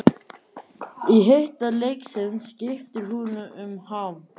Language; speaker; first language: Icelandic; native; Icelandic